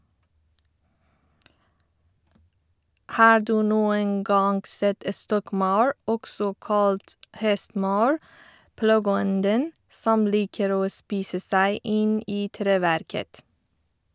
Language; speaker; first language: Norwegian; non-native, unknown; Persian